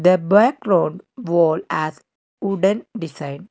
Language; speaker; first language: English; non-native, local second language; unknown